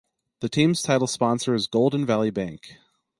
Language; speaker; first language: English; native; English